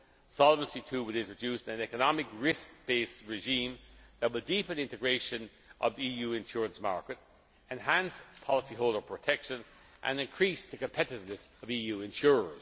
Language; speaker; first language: English; non-native, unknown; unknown